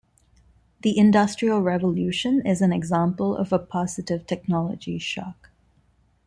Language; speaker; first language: English; non-native, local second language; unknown